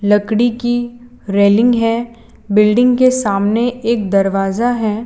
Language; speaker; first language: Hindi; non-native, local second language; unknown